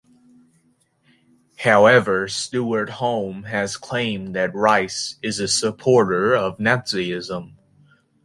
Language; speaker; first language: English; native; English